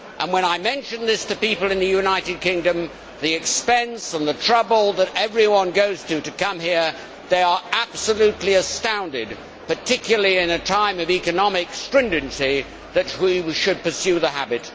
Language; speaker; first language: English; native; English